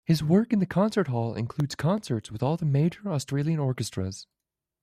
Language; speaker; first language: English; native; English